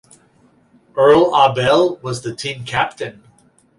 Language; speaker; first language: English; native; English